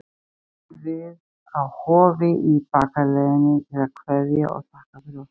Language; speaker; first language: Icelandic; native; Icelandic